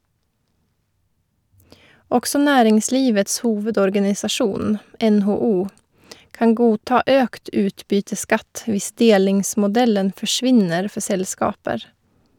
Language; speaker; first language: Norwegian; non-native, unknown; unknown